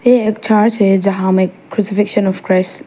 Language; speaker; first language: Hindi; non-native, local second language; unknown